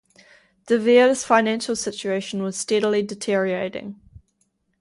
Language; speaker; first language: English; native; English